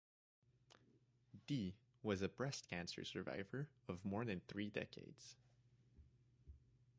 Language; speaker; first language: English; native; English